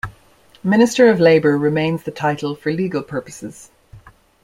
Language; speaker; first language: English; native; English